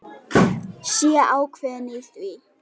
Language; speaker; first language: Icelandic; native; Icelandic